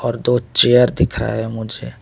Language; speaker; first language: Hindi; non-native, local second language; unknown